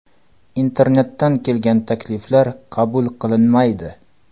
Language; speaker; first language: Uzbek; non-native, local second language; Kara-Kalpak